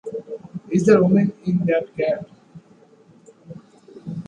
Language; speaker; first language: English; native; English